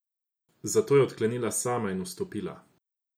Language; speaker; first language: Slovenian; non-native, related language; Croatian